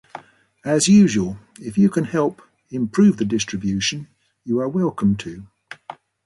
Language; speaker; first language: English; native; English